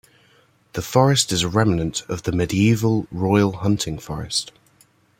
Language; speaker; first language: English; native; English